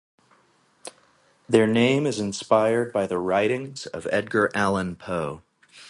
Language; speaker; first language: English; native; English